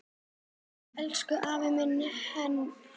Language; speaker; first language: Icelandic; native; Icelandic